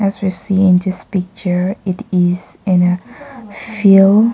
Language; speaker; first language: English; non-native, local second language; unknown